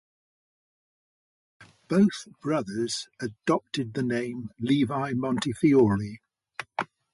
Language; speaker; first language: English; native; English